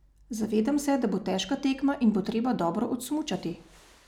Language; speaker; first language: Slovenian; native; Slovenian